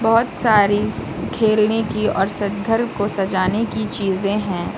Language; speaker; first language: Hindi; native; Hindi